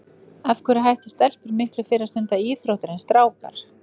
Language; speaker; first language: Icelandic; native; Icelandic